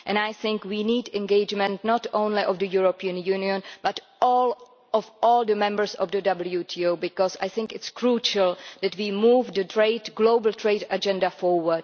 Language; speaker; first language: English; non-native, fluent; Czech